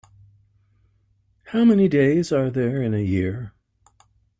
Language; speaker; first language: English; native; English